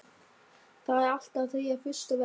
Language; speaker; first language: Icelandic; non-native, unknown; German